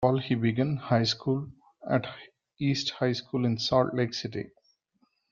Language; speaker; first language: English; non-native, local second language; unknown